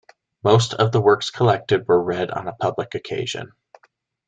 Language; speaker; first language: English; native; English